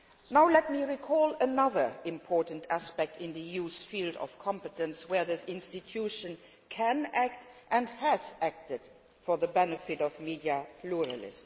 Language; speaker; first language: English; non-native, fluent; Luxembourgish